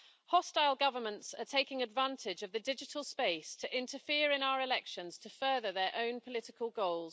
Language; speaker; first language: English; native; English